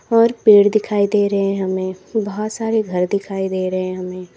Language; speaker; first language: Hindi; native; Hindi